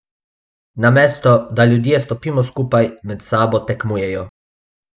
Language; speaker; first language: Slovenian; non-native, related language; Bosnian